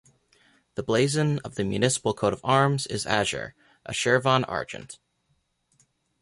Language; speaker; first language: English; native; English